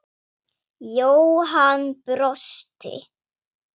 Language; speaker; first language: Icelandic; non-native, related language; Swedish